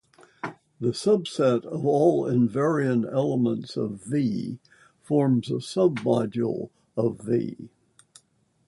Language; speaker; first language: English; native; English